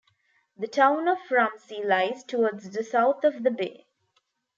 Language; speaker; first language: English; non-native, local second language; Tamil